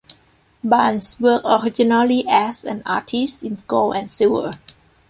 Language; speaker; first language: English; non-native, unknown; Thai